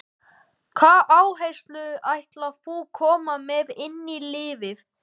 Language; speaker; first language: Icelandic; native; Icelandic